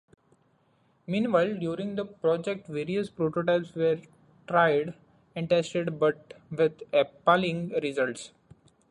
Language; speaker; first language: English; non-native, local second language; Marathi